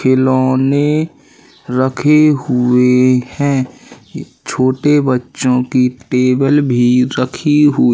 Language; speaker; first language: Hindi; native; Hindi